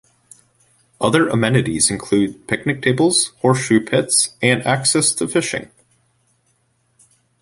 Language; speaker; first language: English; native; English